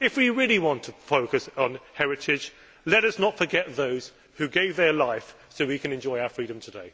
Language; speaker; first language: English; native; English